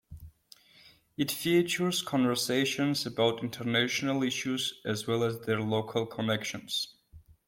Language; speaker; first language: English; non-native, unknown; Georgian